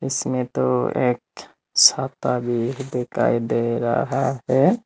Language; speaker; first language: Hindi; non-native, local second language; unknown